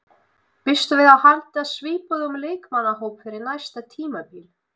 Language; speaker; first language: Icelandic; non-native, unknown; Russian